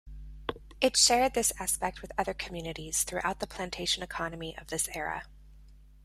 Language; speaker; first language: English; native; English